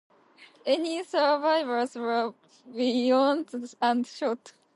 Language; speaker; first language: English; non-native, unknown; Japanese